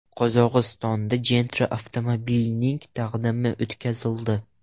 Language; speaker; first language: Uzbek; non-native, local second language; Russian